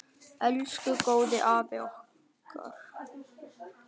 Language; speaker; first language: Icelandic; non-native, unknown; Vietnamese